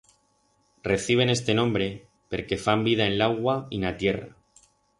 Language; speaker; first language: Aragonese; non-native, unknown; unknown